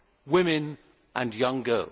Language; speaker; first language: English; native; English